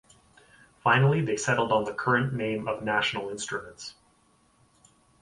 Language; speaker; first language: English; native; English